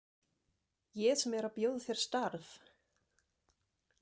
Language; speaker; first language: Icelandic; non-native, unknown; German